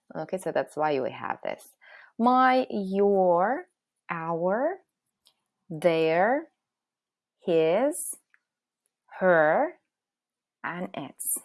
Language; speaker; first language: English; non-native, fluent; Turkish